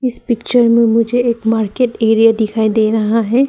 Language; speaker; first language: Hindi; non-native, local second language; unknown